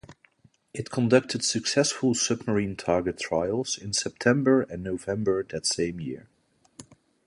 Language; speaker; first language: English; non-native, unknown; Dutch